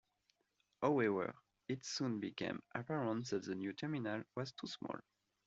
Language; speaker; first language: English; non-native, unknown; French